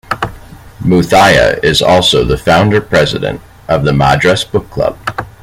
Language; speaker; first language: English; native; English